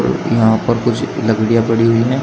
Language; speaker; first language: Hindi; native; Hindi